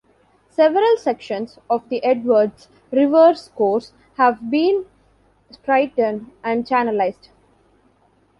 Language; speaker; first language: English; non-native, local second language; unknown